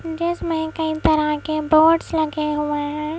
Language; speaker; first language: Hindi; native; Hindi